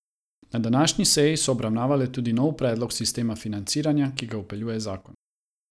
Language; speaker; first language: Slovenian; non-native, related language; Croatian